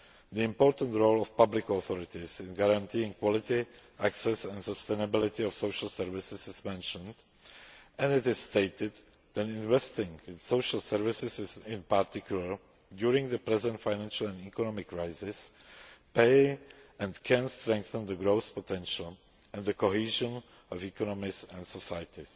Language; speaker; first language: English; non-native, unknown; Czech